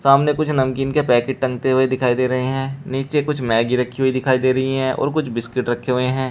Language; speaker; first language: Hindi; native; Hindi